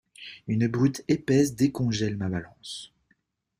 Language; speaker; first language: French; native; French